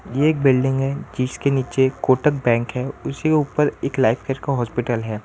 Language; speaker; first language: Hindi; non-native, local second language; Gujarati